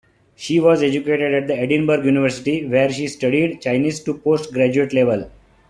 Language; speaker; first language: English; non-native, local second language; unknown